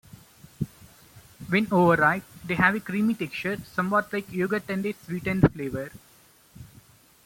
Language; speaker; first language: English; non-native, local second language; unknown